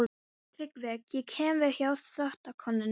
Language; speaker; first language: Icelandic; non-native, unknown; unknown